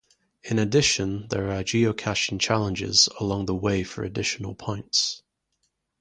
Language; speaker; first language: English; native; English